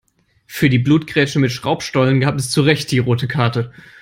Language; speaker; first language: English; non-native, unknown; German